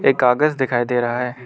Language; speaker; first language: Hindi; non-native, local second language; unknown